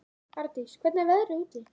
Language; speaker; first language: Icelandic; native; Icelandic